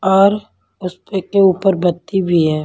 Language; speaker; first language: Hindi; non-native, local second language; Punjabi